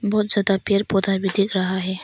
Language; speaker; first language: Hindi; non-native, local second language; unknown